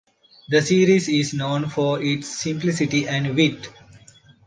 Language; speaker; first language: English; non-native, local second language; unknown